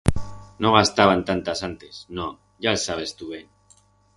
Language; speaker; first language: Aragonese; non-native, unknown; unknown